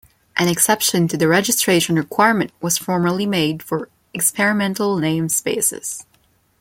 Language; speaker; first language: English; non-native, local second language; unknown